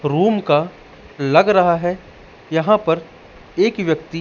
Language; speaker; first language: Hindi; native; Hindi